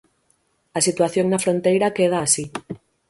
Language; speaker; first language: Galician; native; Galician